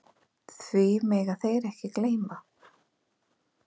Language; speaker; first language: Icelandic; native; Icelandic